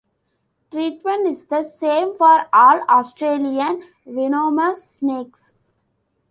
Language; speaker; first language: English; non-native, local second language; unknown